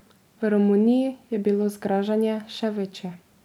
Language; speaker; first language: Slovenian; native; Slovenian